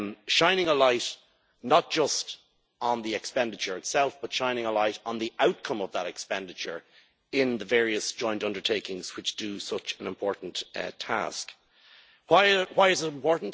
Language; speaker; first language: English; native; English